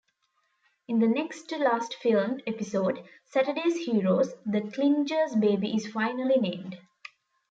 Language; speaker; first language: English; non-native, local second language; Tamil